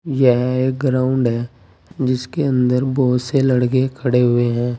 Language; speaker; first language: Hindi; native; Hindi